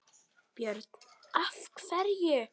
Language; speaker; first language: Icelandic; native; Icelandic